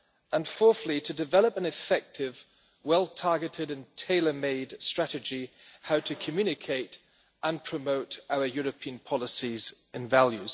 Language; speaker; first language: English; non-native, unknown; German